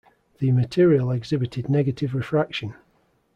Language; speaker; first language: English; native; English